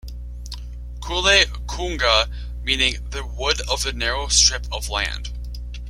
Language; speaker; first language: English; native; English